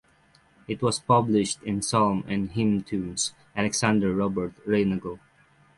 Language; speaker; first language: English; non-native, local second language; Filipino